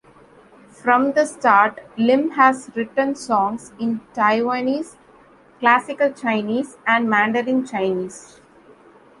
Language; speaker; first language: English; non-native, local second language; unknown